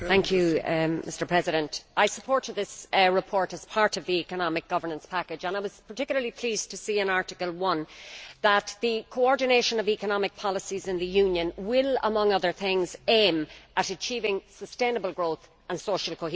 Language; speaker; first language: English; native; English